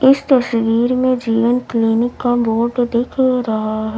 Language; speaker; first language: Hindi; native; Hindi